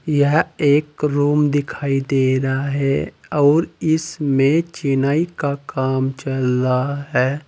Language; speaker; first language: Hindi; native; Hindi